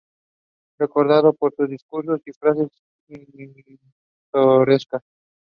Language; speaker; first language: English; non-native, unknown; Spanish